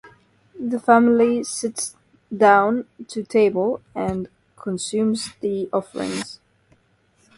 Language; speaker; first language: English; non-native, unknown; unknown